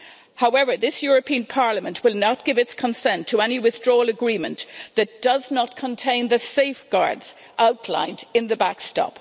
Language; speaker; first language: English; native; English